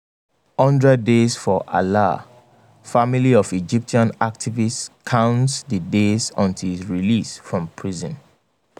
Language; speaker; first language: English; non-native, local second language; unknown